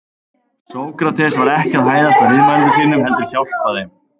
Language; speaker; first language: Icelandic; native; Icelandic